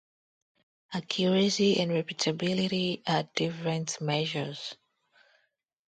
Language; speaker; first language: English; non-native, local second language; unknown